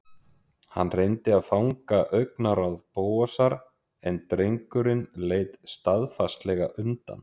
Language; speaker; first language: Icelandic; native; Icelandic